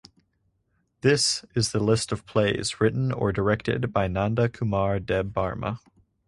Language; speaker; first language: English; native; English